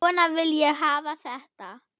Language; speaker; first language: Icelandic; non-native, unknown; German